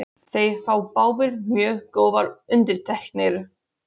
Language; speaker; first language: Icelandic; non-native, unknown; Polish